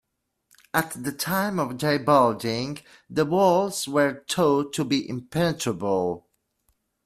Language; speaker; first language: English; non-native, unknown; Italian